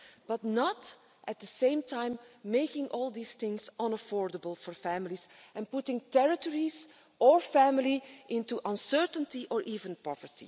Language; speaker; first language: English; non-native, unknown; Dutch